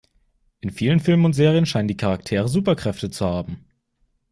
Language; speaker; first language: German; native; German